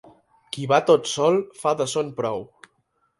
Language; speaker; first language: Catalan; native; Catalan